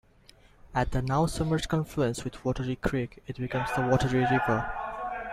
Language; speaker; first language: English; non-native, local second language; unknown